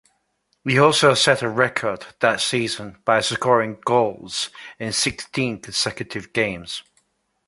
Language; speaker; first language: English; native; English